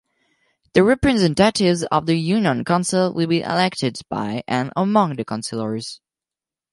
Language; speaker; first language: English; non-native, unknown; French